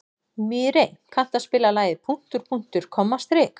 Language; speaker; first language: Icelandic; native; Icelandic